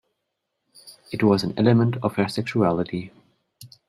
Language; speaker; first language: English; non-native, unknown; German